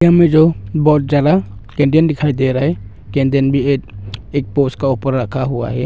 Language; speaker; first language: Hindi; non-native, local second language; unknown